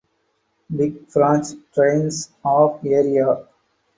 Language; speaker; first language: English; non-native, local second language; Tamil